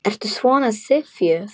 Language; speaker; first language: Icelandic; non-native, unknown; Polish